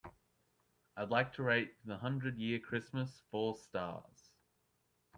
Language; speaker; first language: English; native; English